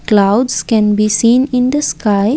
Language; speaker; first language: English; non-native, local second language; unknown